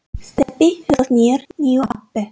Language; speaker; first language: Icelandic; non-native, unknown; English